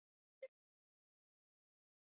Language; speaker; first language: Icelandic; non-native, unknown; English